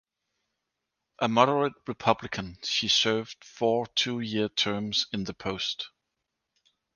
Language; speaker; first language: English; native; English